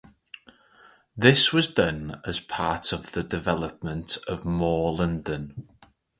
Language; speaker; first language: English; native; English